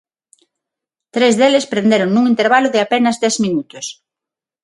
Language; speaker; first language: Galician; non-native, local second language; Spanish